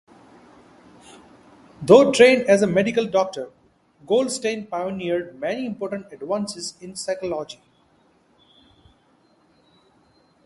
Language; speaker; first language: English; non-native, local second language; Hindi